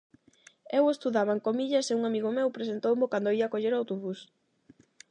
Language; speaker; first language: Galician; non-native, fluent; Spanish